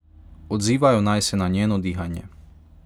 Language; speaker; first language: Slovenian; non-native, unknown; Hungarian